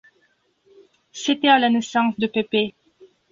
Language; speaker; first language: French; non-native, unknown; Belarusian